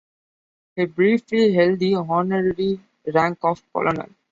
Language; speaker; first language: English; non-native, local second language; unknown